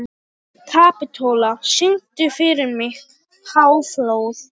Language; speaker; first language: Icelandic; non-native, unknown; Polish